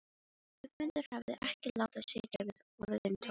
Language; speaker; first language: Icelandic; non-native, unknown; Filipino